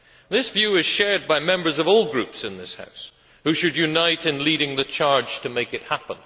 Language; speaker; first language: English; native; English